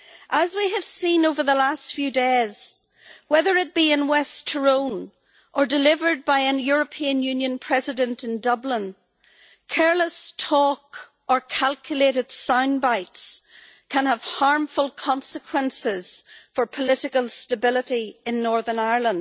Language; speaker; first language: English; native; English